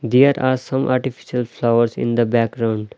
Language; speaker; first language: English; non-native, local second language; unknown